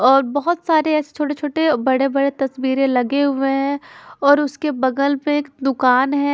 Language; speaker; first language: Hindi; non-native, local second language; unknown